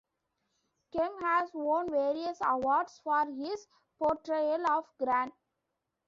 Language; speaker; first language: English; non-native, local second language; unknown